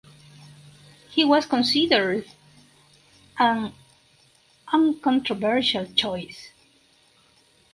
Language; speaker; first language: English; non-native, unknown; Spanish